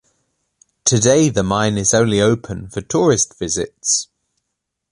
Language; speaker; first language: English; native; English